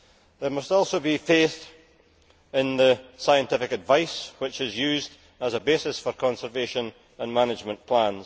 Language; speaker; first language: English; native; English